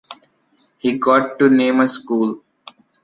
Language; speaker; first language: English; non-native, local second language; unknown